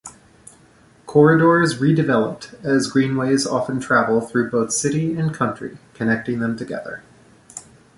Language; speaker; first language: English; native; English